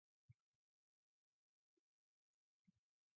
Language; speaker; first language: English; non-native, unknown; Mongolian